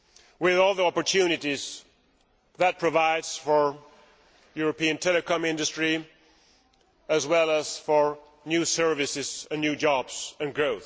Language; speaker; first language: English; non-native, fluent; Swedish